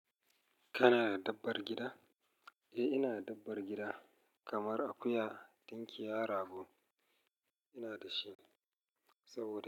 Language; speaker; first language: Hausa; native; Hausa